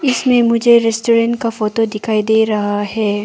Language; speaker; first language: Hindi; non-native, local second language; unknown